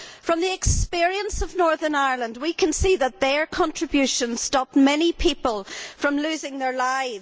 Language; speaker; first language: English; native; English